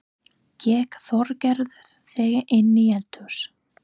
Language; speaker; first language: Icelandic; non-native, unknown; English